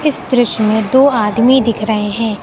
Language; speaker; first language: Hindi; native; Hindi